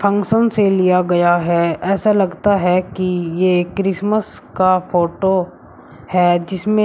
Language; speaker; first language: Hindi; native; Hindi